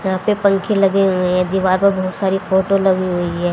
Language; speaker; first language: Hindi; native; Hindi